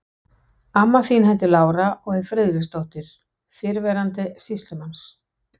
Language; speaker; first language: Icelandic; non-native, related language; Danish